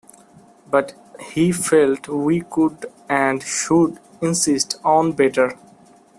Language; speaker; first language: English; non-native, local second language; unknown